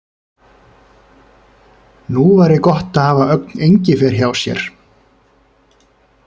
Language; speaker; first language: Icelandic; native; Icelandic